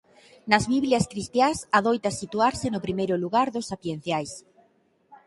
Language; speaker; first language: Galician; native; Galician